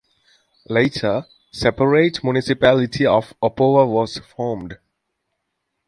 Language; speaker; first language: English; native; English